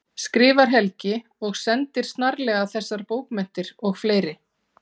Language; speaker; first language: Icelandic; native; Icelandic